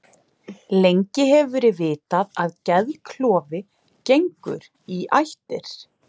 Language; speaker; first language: Icelandic; native; Icelandic